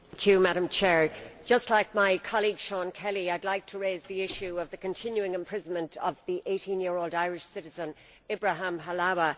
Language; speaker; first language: English; native; English